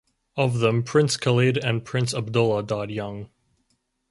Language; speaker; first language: English; native; English